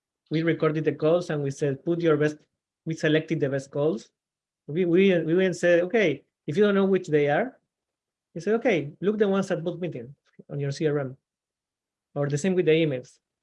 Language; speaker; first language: English; non-native, fluent; Spanish